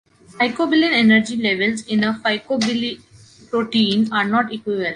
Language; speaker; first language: English; non-native, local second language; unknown